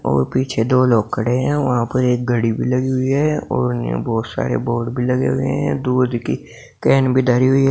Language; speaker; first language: Hindi; native; Hindi